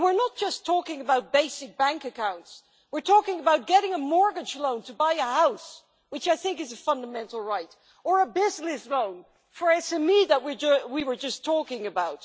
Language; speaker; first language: English; non-native, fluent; Dutch